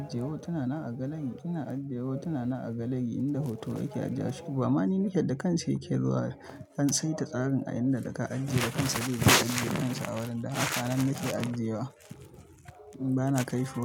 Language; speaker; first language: Hausa; native; Hausa